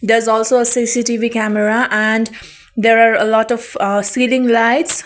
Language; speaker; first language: English; non-native, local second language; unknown